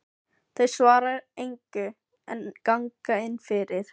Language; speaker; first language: Icelandic; non-native, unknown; Filipino